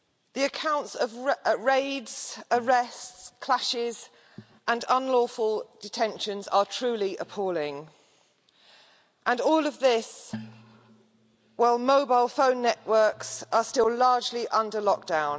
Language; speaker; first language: English; native; English